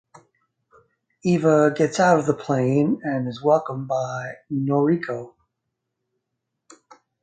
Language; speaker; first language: English; native; English